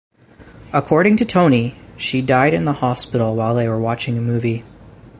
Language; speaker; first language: English; native; English